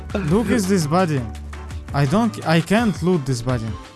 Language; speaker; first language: English; non-native, learner; Russian